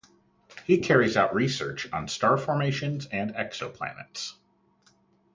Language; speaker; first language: English; native; English